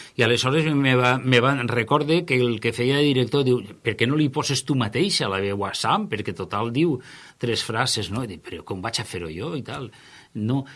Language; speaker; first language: Catalan; native; Catalan